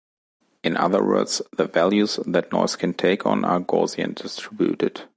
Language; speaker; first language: English; non-native, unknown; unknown